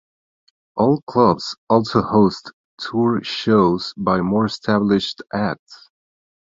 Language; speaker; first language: English; non-native, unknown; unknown